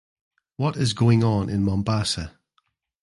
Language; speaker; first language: English; native; English